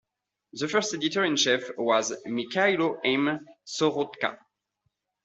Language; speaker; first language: English; non-native, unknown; French